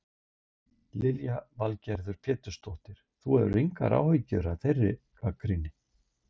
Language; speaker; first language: Icelandic; native; Icelandic